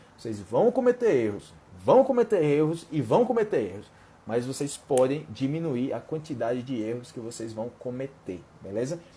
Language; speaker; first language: Portuguese; non-native, fluent; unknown